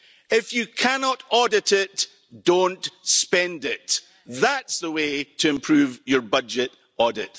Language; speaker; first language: English; native; English